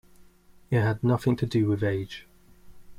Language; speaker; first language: English; native; English